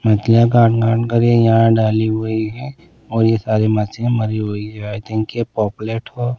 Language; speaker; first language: Hindi; non-native, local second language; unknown